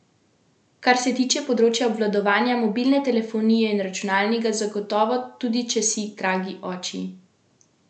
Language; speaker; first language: Slovenian; native; Slovenian